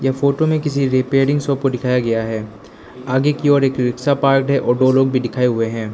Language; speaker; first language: Hindi; non-native, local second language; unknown